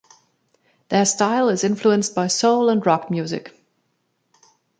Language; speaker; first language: English; non-native, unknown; German